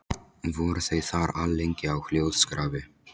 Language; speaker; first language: Icelandic; non-native, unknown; Polish